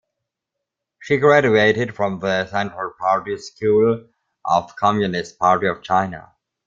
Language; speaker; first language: English; non-native, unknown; German